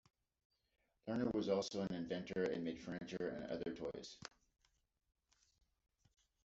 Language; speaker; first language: English; native; English